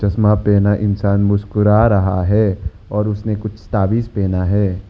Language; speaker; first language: Hindi; non-native, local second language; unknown